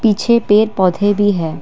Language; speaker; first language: Hindi; non-native, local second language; Assamese